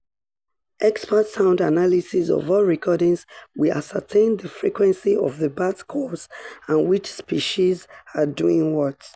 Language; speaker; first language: English; non-native, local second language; Yoruba